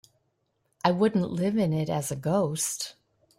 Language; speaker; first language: English; native; English